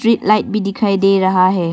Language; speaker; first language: Hindi; non-native, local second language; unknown